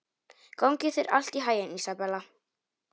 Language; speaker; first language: Icelandic; non-native, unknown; Polish